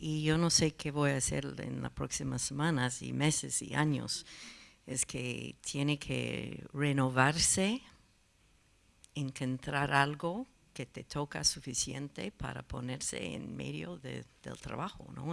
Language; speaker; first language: Spanish; non-native, fluent; English